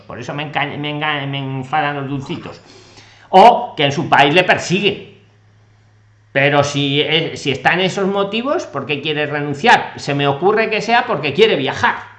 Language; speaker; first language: Spanish; native; Spanish